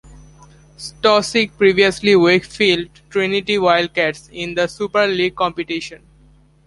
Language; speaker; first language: English; native; English